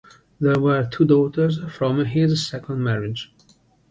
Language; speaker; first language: English; non-native, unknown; Italian